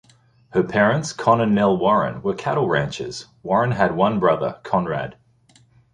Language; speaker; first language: English; native; English